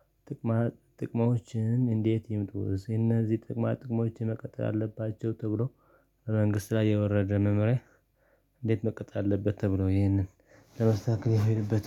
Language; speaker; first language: Amharic; non-native, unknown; Tigrinya